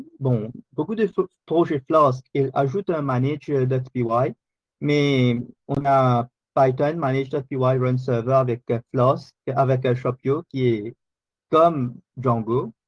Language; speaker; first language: French; non-native, local second language; Morisyen